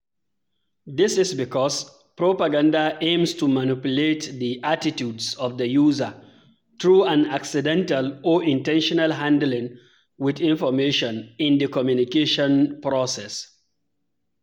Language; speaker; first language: English; non-native, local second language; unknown